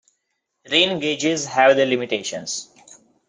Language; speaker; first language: English; non-native, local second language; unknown